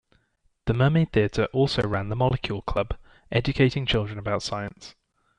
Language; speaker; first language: English; native; English